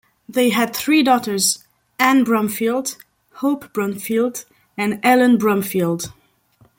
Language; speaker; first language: English; non-native, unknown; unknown